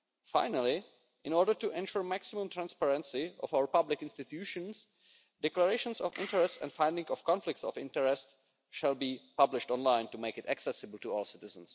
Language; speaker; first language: English; non-native, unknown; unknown